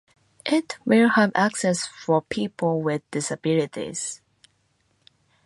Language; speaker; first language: English; non-native, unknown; Japanese